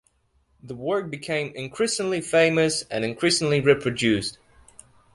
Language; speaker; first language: English; non-native, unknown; Belarusian